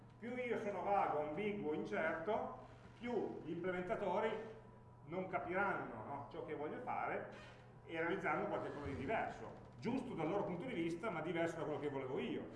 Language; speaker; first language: Italian; native; Italian